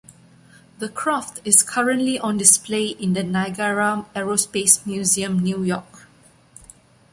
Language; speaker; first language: English; non-native, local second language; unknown